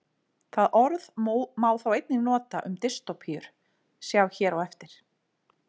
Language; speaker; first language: Icelandic; native; Icelandic